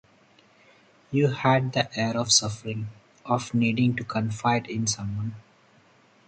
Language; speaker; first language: English; non-native, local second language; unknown